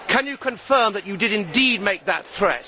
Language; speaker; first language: English; native; English